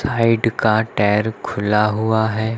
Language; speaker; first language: Hindi; native; Hindi